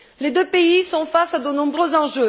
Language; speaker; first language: French; non-native, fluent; Bulgarian